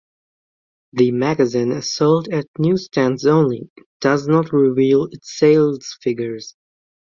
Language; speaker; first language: English; non-native, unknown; German